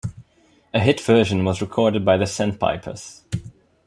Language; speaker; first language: English; non-native, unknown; Dutch